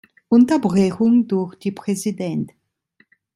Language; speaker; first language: German; non-native, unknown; Italian